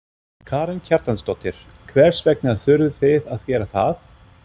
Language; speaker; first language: Icelandic; non-native, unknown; German